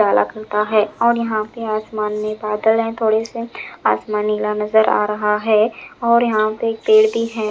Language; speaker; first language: Hindi; non-native, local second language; Punjabi